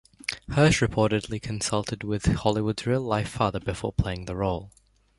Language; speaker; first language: English; native; English